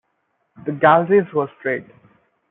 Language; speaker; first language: English; non-native, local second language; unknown